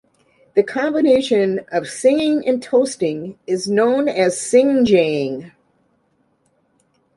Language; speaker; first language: English; native; English